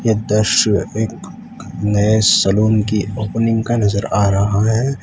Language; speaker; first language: Hindi; non-native, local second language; Gujarati